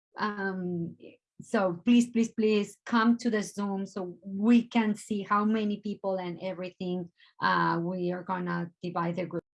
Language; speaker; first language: English; non-native, fluent; Spanish